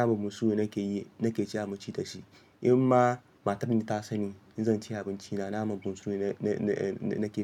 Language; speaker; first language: Hausa; non-native, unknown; Yoruba